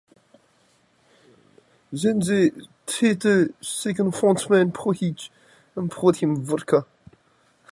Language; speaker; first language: English; non-native, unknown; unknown